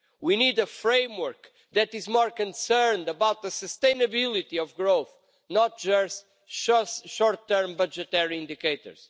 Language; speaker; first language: English; non-native, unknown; Portuguese